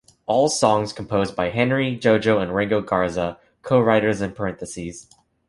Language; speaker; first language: English; native; English